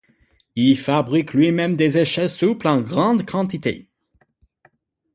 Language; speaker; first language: French; non-native, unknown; English